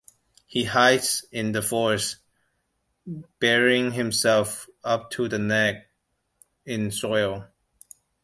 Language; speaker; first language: English; non-native, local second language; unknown